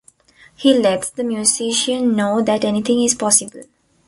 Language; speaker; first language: English; non-native, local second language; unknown